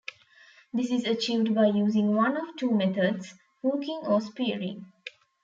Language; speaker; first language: English; non-native, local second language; Tamil